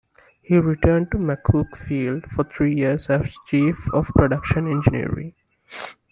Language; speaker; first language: English; non-native, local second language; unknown